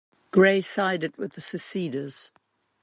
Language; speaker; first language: English; non-native, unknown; German